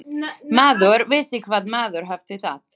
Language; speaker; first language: Icelandic; non-native, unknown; Slovak